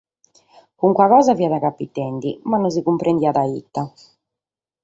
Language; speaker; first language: Sardinian; native; Sardinian